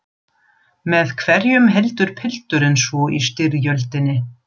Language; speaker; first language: Icelandic; non-native, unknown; German